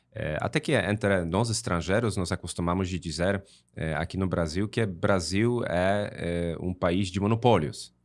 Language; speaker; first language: Portuguese; non-native, fluent; Polish